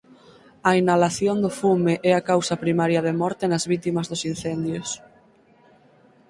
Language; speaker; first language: Galician; native; Galician